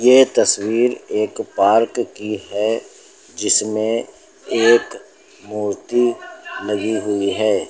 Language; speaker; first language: Hindi; native; Hindi